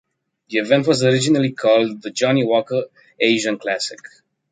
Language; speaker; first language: English; native; English